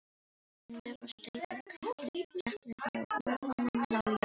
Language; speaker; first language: Icelandic; non-native, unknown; Filipino